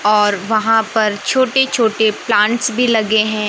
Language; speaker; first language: Hindi; native; Hindi